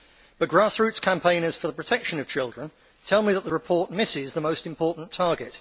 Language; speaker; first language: English; native; English